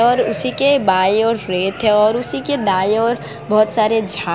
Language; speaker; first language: Hindi; non-native, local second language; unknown